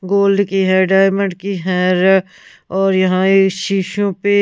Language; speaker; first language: Hindi; non-native, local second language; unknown